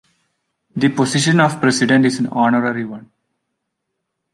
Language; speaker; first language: English; non-native, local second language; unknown